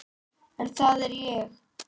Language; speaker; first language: Icelandic; native; Icelandic